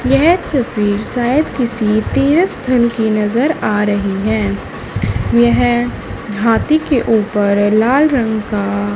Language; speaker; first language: Hindi; native; Hindi